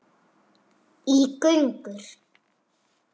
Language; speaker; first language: Icelandic; native; Icelandic